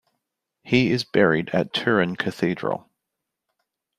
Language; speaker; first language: English; native; English